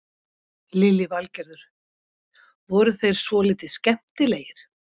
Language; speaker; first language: Icelandic; native; Icelandic